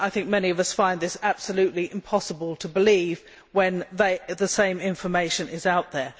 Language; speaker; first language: English; native; English